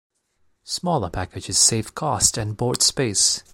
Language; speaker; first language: English; non-native, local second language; Cantonese